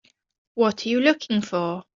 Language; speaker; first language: English; native; English